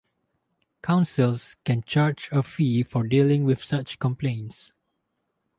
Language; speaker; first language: English; non-native, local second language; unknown